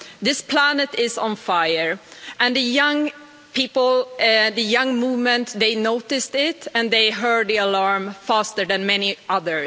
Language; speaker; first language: English; non-native, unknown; Swedish